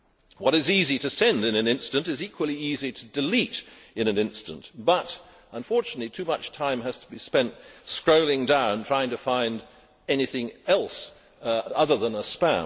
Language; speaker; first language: English; native; English